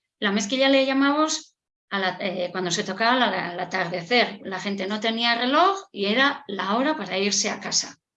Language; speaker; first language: Spanish; non-native, local second language; Basque